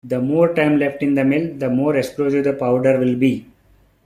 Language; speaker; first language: English; non-native, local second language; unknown